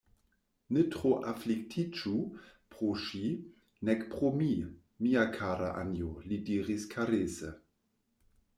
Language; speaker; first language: Esperanto; non-native, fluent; German